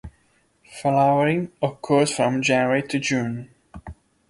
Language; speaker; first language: English; non-native, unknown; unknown